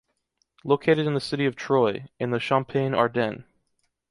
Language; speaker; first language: English; native; English